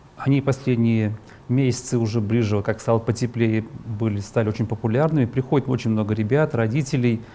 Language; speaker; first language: Russian; native; Russian